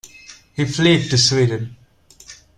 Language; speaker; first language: English; non-native, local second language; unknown